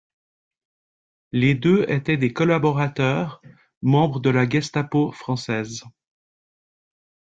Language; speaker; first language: French; native; French